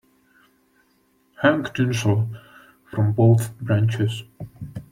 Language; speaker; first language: English; non-native, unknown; Czech